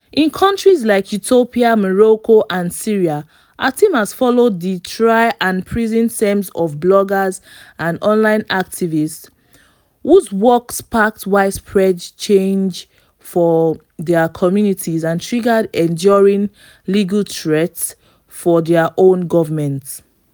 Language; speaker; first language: English; non-native, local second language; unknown